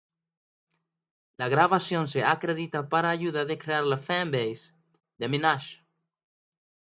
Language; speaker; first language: Spanish; native; Spanish